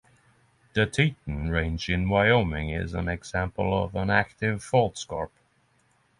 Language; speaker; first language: English; non-native, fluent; Norwegian